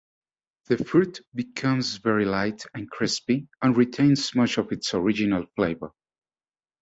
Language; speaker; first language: English; native; English